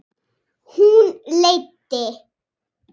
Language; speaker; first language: Icelandic; native; Icelandic